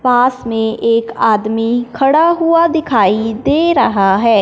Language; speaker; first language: Hindi; non-native, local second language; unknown